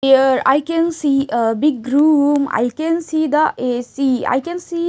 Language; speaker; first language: English; non-native, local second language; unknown